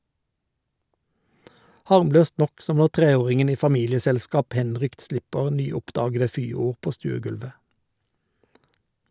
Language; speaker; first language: Norwegian; native; Norwegian